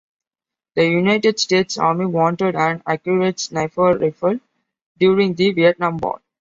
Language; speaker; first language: English; non-native, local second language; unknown